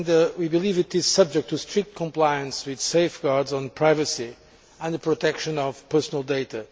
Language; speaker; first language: English; non-native, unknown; Portuguese